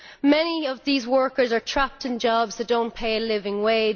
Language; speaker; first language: English; native; English